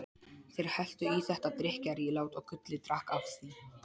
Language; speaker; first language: Icelandic; non-native, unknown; Polish